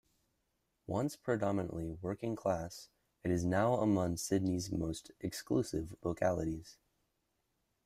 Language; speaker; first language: English; native; English